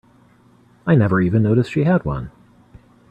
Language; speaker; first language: English; native; English